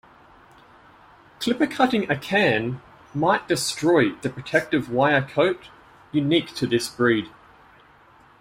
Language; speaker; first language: English; native; English